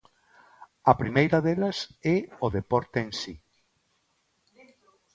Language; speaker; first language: Galician; non-native, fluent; Spanish